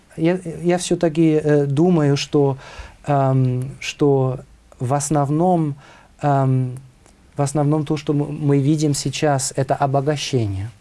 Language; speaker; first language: Russian; non-native, fluent; German